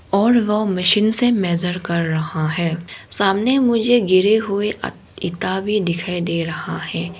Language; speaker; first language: Hindi; non-native, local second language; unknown